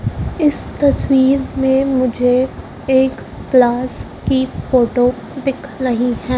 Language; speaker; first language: Hindi; native; Hindi